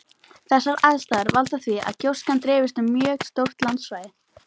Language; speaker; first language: Icelandic; native; Icelandic